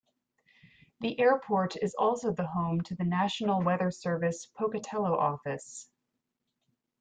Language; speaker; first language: English; non-native, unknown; German